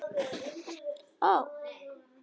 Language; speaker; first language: Icelandic; native; Icelandic